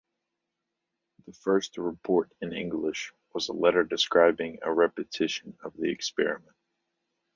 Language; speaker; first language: English; native; English